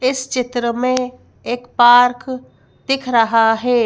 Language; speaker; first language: Hindi; native; Hindi